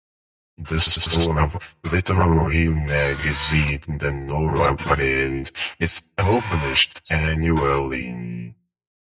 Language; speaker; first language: English; non-native, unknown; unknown